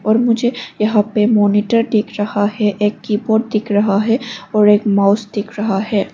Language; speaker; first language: Hindi; non-native, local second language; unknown